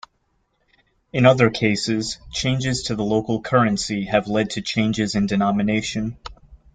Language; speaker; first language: English; native; English